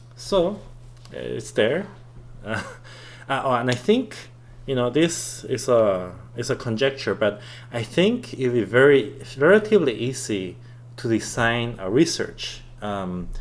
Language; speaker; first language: English; non-native, fluent; Korean